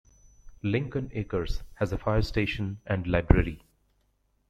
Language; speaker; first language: English; native; English